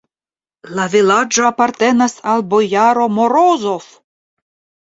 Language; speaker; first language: Esperanto; non-native, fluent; Russian